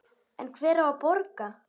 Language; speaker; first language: Icelandic; native; Icelandic